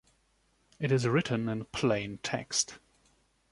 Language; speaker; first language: English; non-native, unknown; German